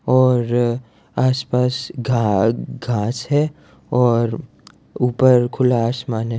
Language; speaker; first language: Hindi; non-native, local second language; Gujarati